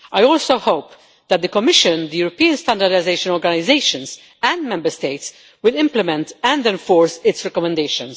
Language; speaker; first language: English; non-native, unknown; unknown